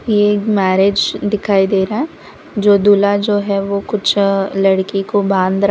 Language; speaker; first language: Hindi; non-native, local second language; Gujarati